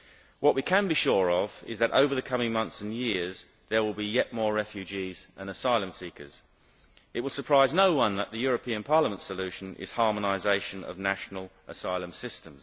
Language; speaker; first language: English; native; English